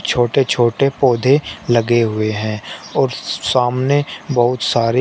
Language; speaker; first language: Hindi; native; Hindi